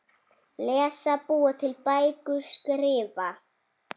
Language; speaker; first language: Icelandic; native; Icelandic